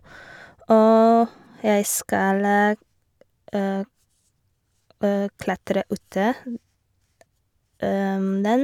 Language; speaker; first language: Norwegian; non-native, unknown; Polish